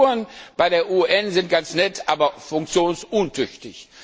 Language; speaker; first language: German; non-native, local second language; Luxembourgish